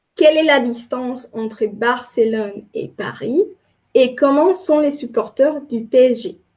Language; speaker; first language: French; non-native, fluent; Spanish